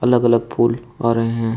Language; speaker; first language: Hindi; native; Hindi